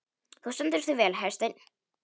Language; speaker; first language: Icelandic; non-native, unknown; Polish